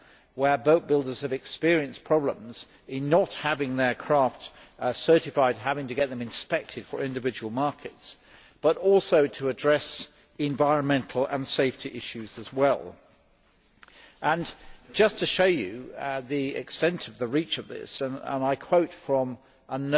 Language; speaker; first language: English; native; English